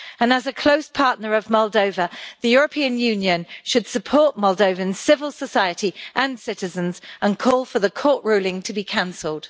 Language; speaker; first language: English; native; English